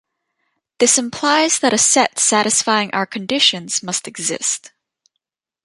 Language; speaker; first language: English; native; English